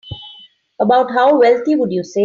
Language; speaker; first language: English; non-native, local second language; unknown